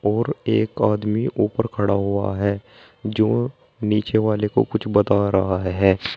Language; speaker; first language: Hindi; native; Hindi